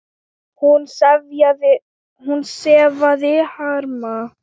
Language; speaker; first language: Icelandic; non-native, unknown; Thai